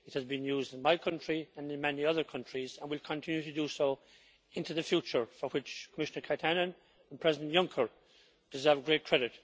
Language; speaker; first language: English; native; English